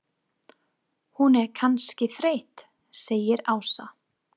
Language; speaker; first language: Icelandic; non-native, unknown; English